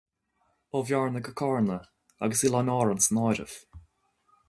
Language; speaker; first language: Irish; native; Irish